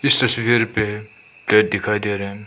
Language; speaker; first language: Hindi; non-native, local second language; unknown